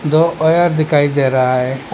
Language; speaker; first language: Hindi; non-native, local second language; Bangla